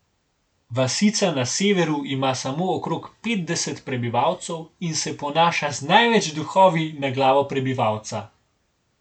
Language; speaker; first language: Slovenian; native; Slovenian